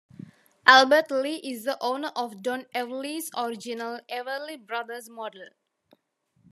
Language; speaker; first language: English; non-native, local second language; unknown